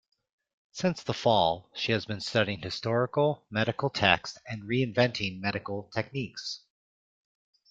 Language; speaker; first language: English; native; English